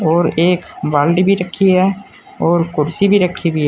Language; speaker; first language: Hindi; native; Hindi